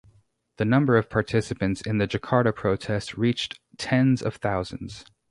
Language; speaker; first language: English; native; English